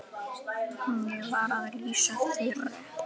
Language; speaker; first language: Icelandic; native; Icelandic